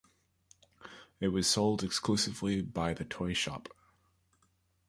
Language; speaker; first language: English; native; English